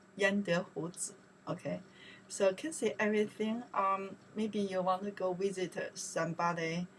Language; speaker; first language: English; non-native, learner; Chinese